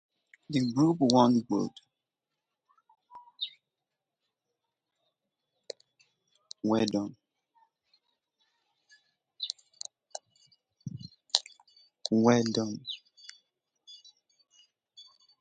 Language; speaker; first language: English; native; English